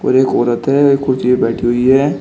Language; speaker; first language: Hindi; native; Hindi